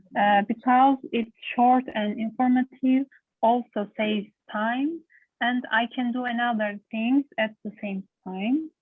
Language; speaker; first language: English; non-native, learner; Turkish